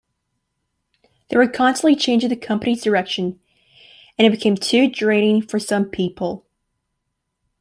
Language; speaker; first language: English; native; English